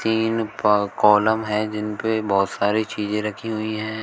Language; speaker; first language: Hindi; native; Hindi